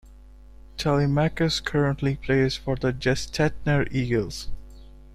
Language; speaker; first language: English; non-native, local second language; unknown